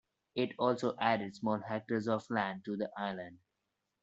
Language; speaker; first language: English; non-native, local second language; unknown